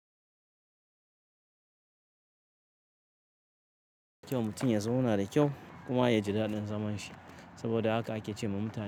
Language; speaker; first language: Hausa; native; Hausa